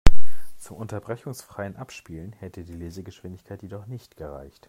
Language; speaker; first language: German; native; German